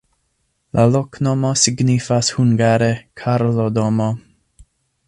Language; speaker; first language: Esperanto; non-native, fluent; English